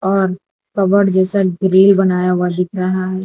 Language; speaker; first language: Hindi; non-native, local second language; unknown